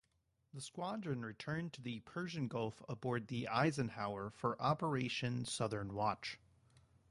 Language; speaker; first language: English; native; English